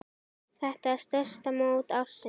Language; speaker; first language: Icelandic; native; Icelandic